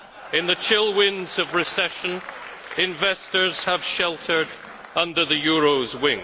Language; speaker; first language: English; native; English